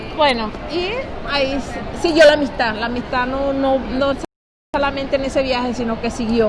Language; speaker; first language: Spanish; native; Spanish